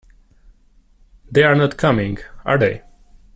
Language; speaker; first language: English; non-native, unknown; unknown